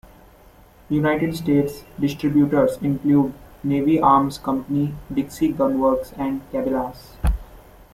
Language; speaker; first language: English; non-native, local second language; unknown